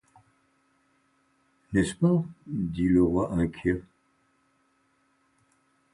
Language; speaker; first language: French; native; French